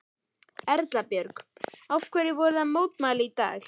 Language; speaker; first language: Icelandic; native; Icelandic